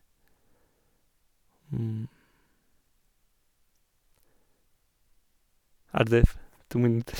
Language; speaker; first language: Norwegian; non-native, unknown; Greek